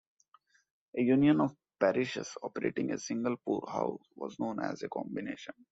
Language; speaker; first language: English; non-native, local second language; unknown